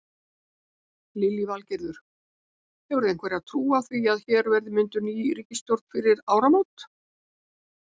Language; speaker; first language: Icelandic; native; Icelandic